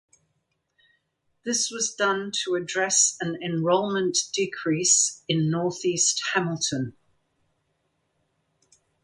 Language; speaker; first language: English; native; English